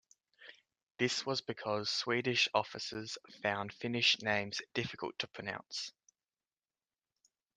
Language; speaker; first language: English; native; English